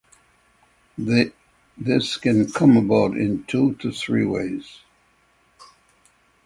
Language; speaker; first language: English; native; English